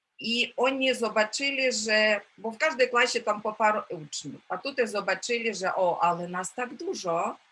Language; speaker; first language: Polish; non-native, related language; Ukrainian